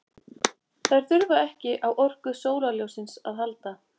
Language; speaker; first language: Icelandic; native; Icelandic